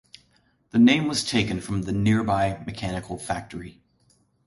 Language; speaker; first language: English; native; English